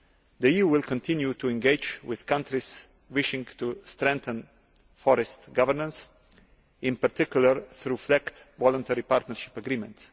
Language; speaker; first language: English; non-native, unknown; Slovenian